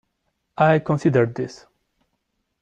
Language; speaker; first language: English; non-native, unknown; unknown